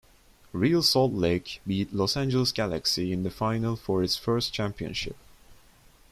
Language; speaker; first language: English; non-native, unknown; Turkish